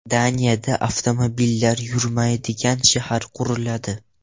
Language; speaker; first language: Uzbek; non-native, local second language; Russian